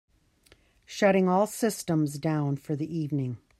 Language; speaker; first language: English; native; English